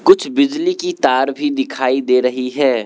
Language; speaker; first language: Hindi; non-native, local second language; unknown